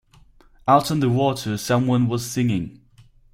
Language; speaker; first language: English; non-native, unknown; German